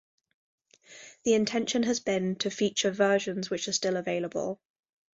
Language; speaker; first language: English; native; English